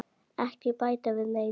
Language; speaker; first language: Icelandic; native; Icelandic